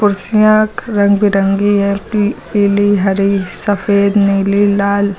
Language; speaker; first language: Hindi; native; Hindi